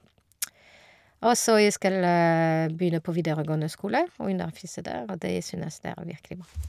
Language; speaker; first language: Norwegian; non-native, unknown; French